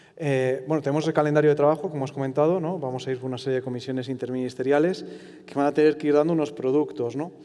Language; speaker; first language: Spanish; non-native, related language; Italian